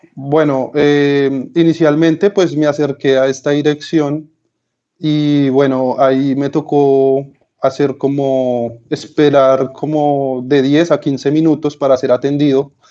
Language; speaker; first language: Spanish; native; Spanish